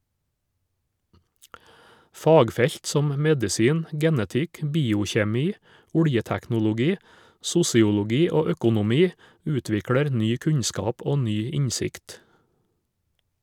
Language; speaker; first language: Norwegian; native; Norwegian